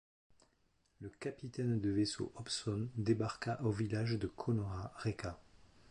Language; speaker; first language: French; native; French